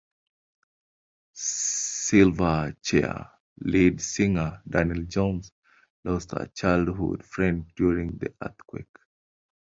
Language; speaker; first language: English; non-native, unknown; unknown